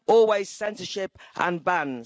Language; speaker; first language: English; native; English